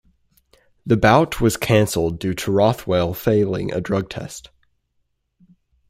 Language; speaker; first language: English; native; English